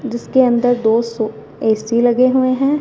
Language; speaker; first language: Hindi; non-native, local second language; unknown